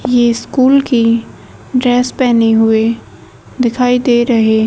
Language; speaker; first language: Hindi; native; Hindi